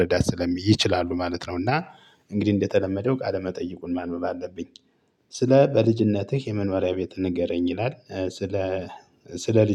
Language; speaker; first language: Amharic; native; Amharic